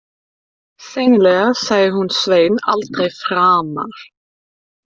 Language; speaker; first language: Icelandic; non-native, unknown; German